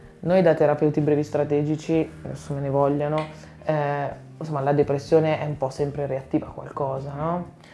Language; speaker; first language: Italian; native; Italian